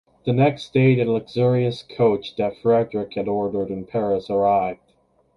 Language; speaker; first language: English; native; English